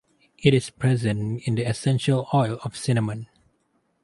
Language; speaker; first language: English; non-native, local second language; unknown